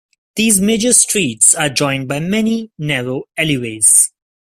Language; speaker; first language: English; non-native, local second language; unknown